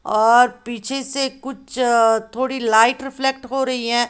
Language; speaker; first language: Hindi; native; Hindi